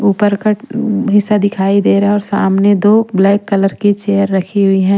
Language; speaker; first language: Hindi; non-native, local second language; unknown